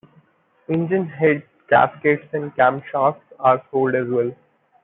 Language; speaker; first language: English; non-native, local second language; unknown